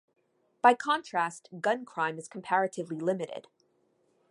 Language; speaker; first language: English; native; English